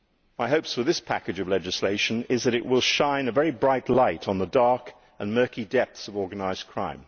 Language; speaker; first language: English; native; English